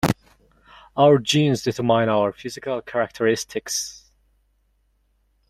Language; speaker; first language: English; non-native, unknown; Mongolian